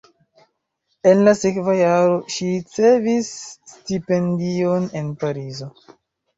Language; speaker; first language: Esperanto; non-native, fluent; Chinese